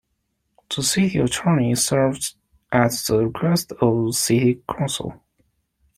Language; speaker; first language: English; non-native, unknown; Chinese